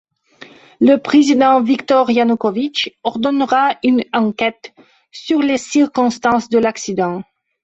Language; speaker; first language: French; non-native, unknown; Belarusian